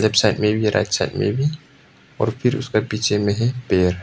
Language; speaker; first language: Hindi; non-native, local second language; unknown